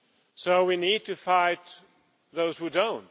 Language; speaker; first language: English; non-native, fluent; Swedish